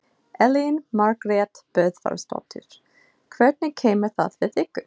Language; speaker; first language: Icelandic; non-native, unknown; English